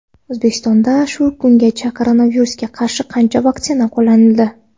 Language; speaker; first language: Uzbek; non-native, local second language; Kara-Kalpak